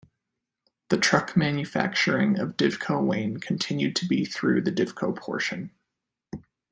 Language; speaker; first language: English; native; English